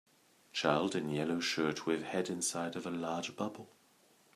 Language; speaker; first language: English; native; English